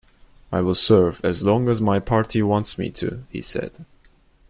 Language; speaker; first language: English; non-native, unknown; Turkish